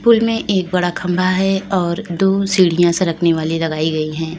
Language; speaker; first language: Hindi; native; Hindi